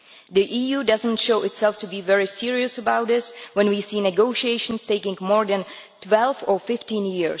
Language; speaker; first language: English; non-native, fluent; Czech